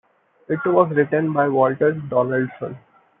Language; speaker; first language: English; non-native, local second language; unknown